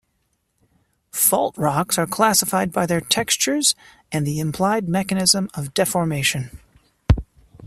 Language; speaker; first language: English; native; English